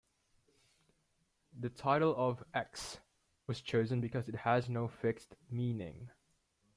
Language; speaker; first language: English; native; English